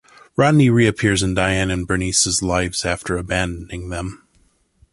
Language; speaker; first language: English; native; English